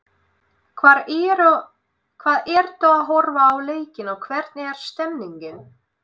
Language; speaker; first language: Icelandic; non-native, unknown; Russian